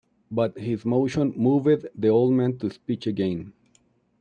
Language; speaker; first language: English; non-native, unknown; Spanish